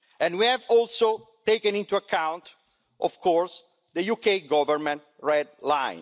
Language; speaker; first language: English; non-native, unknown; Italian